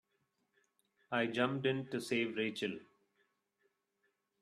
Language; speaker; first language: English; non-native, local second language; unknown